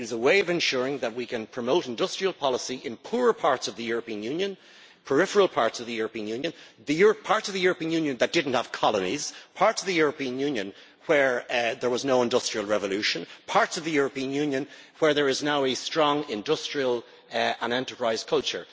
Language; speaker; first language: English; native; English